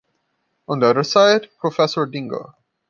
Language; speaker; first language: English; non-native, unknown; Portuguese